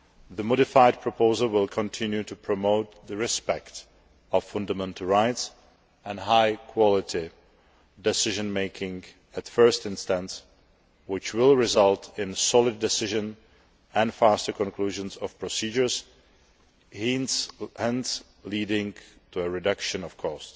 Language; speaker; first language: English; non-native, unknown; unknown